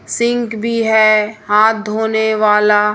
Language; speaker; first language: Hindi; native; Hindi